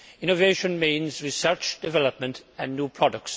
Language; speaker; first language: English; native; English